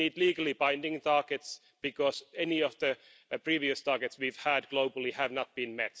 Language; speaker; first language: English; non-native, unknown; Finnish